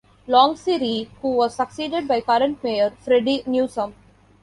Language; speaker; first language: English; non-native, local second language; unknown